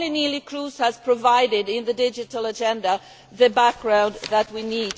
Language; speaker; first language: English; non-native, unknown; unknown